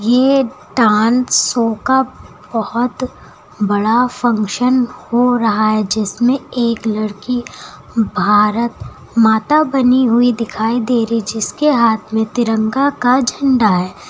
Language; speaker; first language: Hindi; native; Hindi